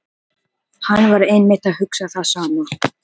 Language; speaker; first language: Icelandic; non-native, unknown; Filipino